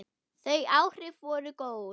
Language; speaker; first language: Icelandic; non-native, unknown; German